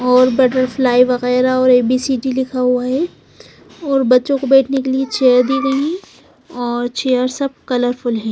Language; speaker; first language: Hindi; non-native, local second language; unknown